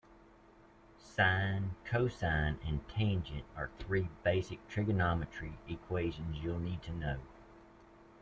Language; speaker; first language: English; native; English